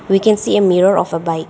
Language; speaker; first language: English; non-native, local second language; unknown